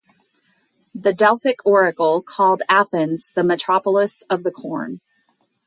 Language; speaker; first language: English; native; English